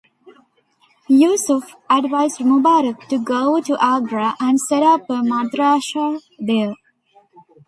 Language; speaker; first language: English; non-native, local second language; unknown